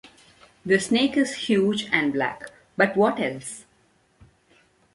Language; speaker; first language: English; non-native, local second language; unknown